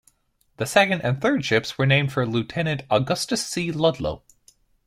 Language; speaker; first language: English; native; English